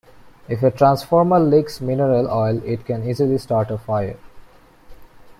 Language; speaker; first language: English; non-native, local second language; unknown